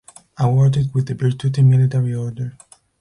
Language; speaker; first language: English; non-native, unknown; Spanish